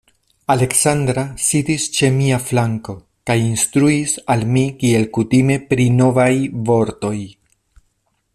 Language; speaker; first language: Esperanto; non-native, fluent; Spanish